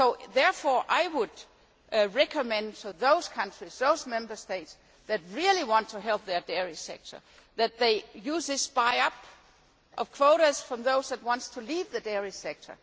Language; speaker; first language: English; non-native, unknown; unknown